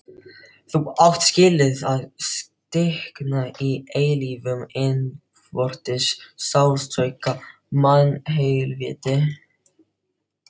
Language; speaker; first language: Icelandic; non-native, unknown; Filipino